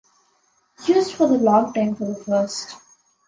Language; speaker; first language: English; non-native, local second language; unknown